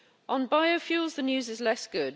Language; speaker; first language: English; native; English